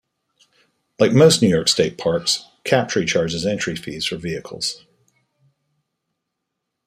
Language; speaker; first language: English; native; English